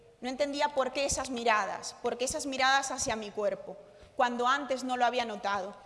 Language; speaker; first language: Spanish; native; Spanish